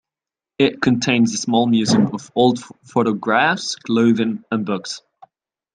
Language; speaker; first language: English; non-native, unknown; Arabic